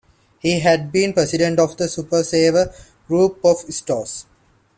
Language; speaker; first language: English; non-native, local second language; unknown